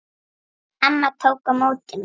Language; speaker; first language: Icelandic; native; Icelandic